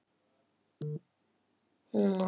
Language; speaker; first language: Icelandic; non-native, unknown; Polish